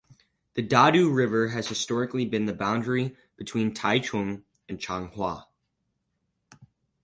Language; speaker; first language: English; native; English